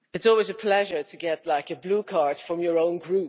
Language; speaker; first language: English; non-native, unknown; Dutch